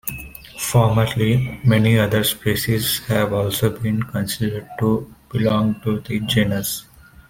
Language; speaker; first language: English; non-native, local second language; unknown